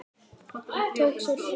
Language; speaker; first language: Icelandic; native; Icelandic